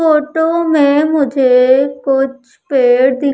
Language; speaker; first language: Hindi; native; Hindi